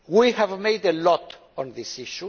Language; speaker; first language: English; non-native, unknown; Greek